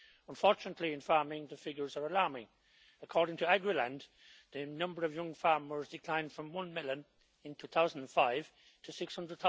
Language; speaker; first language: English; native; English